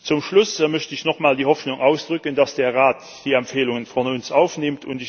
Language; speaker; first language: German; non-native, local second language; Luxembourgish